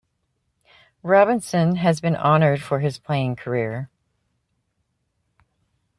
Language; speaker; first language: English; native; English